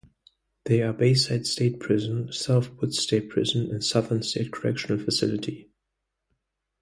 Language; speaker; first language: English; non-native, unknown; German